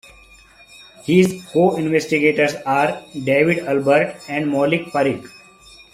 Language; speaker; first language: English; non-native, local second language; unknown